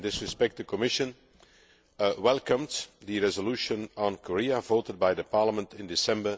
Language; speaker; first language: English; non-native, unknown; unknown